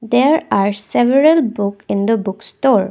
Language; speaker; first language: English; non-native, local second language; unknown